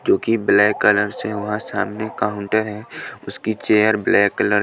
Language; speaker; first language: Hindi; non-native, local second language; Punjabi